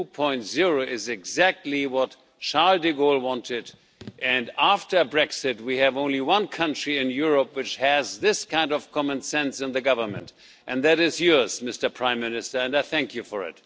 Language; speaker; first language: English; non-native, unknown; German